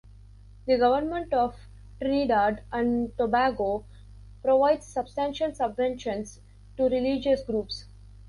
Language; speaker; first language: English; non-native, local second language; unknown